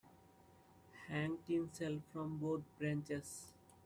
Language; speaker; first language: English; non-native, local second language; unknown